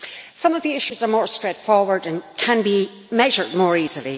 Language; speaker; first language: English; native; English